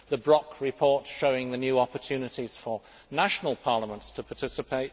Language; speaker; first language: English; native; English